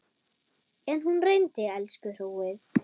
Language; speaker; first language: Icelandic; non-native, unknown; German